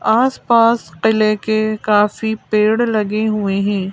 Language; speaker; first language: Hindi; native; Hindi